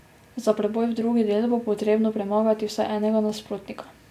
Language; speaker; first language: Slovenian; native; Slovenian